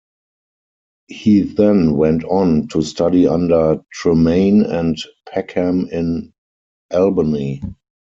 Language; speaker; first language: English; non-native, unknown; German